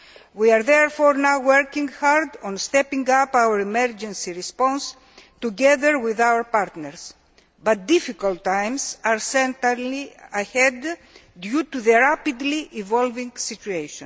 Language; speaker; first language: English; non-native, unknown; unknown